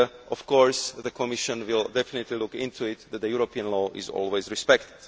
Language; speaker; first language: English; non-native, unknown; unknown